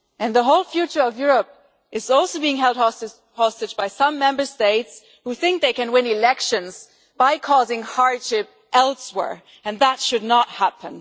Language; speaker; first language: English; non-native, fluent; German